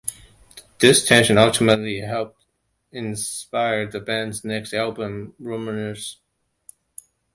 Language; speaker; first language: English; non-native, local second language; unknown